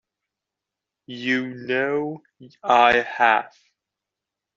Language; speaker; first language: English; non-native, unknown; Dutch